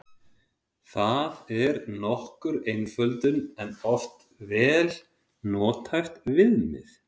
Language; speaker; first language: Icelandic; native; Icelandic